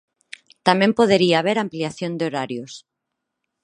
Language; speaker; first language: Galician; non-native, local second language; Spanish